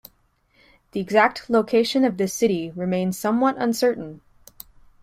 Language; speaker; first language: English; native; English